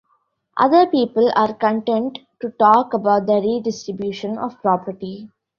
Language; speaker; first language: English; non-native, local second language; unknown